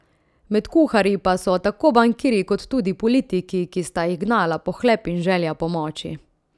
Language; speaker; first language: Slovenian; native; Slovenian